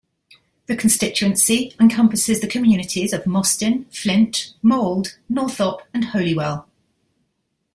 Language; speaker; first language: English; native; English